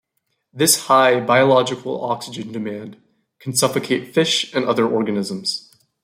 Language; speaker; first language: English; native; English